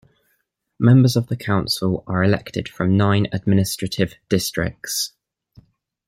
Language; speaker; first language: English; native; English